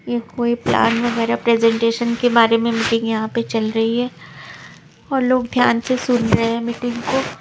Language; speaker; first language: Hindi; non-native, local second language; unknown